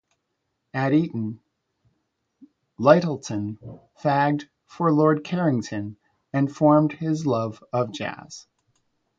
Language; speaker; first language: English; native; English